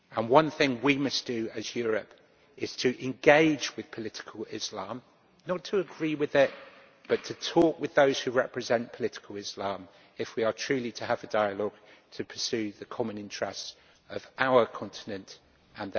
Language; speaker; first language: English; native; English